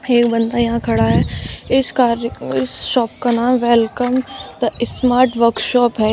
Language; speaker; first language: Hindi; native; Hindi